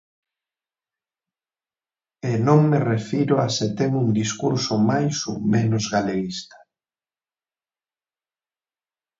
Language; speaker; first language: Galician; native; Galician